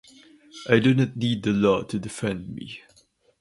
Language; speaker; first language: English; non-native, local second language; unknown